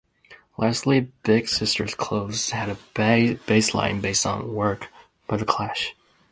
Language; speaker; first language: English; non-native, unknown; Japanese